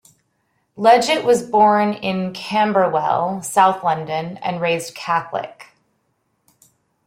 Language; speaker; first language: English; native; English